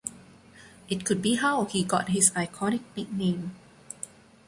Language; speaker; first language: English; non-native, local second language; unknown